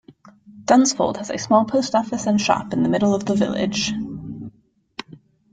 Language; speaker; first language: English; non-native, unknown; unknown